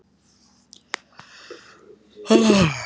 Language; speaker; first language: Icelandic; non-native, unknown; Kurdish